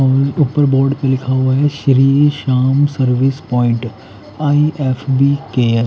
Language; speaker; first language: Hindi; native; Hindi